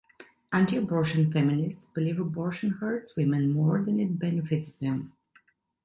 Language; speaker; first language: English; non-native, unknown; Italian